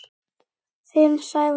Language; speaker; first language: Icelandic; native; Icelandic